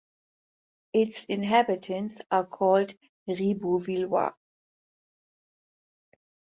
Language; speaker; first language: English; non-native, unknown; German